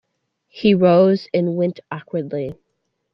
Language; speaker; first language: English; native; English